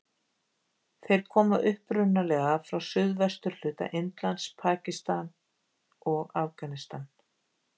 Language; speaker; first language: Icelandic; native; Icelandic